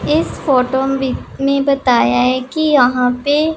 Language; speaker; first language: Hindi; non-native, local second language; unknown